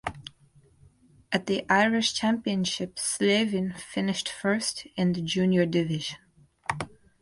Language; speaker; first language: English; non-native, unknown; Russian